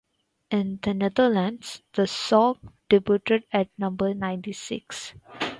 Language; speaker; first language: English; non-native, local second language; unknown